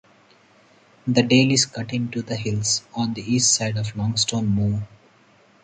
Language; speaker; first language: English; non-native, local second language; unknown